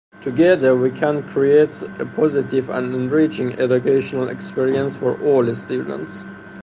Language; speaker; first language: English; non-native, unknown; Persian